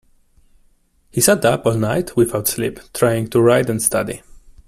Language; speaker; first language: English; non-native, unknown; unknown